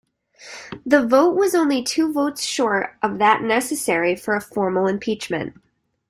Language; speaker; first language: English; native; English